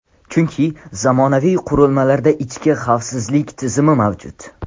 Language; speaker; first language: Uzbek; non-native, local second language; Tajik